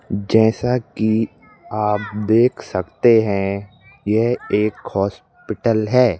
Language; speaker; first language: Hindi; native; Hindi